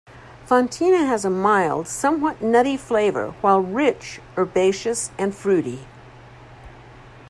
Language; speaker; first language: English; native; English